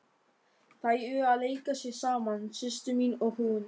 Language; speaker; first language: Icelandic; non-native, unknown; German